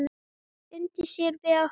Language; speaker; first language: Icelandic; native; Icelandic